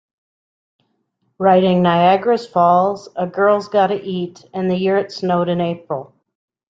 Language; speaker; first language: English; native; English